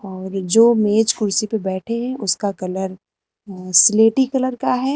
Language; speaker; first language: Hindi; native; Hindi